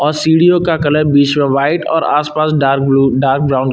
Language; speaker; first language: Hindi; native; Hindi